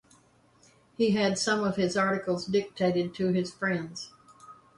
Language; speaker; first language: English; native; English